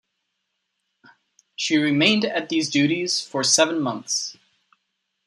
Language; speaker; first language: English; non-native, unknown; Czech